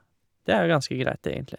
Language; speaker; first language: Norwegian; native; Norwegian